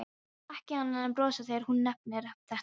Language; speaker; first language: Icelandic; non-native, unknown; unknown